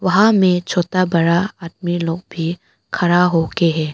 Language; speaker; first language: Hindi; non-native, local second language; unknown